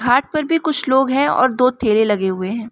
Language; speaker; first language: Hindi; non-native, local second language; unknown